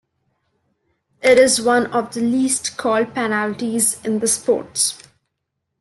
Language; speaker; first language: English; non-native, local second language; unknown